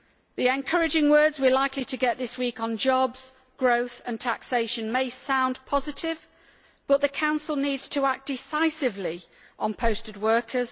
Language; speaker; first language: English; native; English